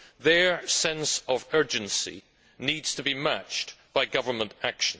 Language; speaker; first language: English; native; English